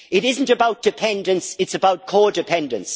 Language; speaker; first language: English; native; English